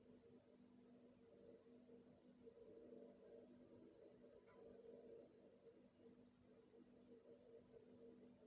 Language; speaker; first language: Hausa; native; Hausa